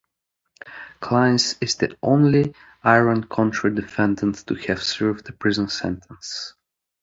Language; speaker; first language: English; native; English